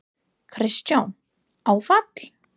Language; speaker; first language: Icelandic; non-native, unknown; English